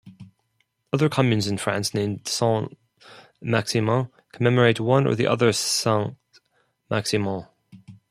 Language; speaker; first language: English; non-native, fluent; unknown